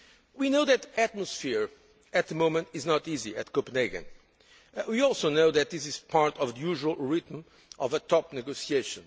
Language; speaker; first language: English; non-native, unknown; Portuguese